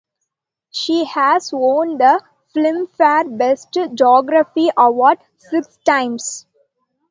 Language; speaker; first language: English; non-native, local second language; Tamil